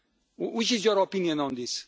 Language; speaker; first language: English; non-native, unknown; Romanian